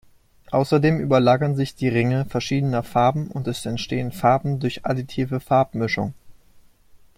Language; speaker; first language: German; native; German